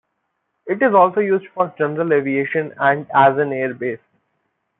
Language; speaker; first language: English; non-native, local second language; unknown